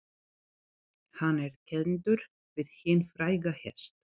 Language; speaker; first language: Icelandic; non-native, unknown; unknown